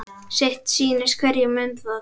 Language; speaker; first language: Icelandic; native; Icelandic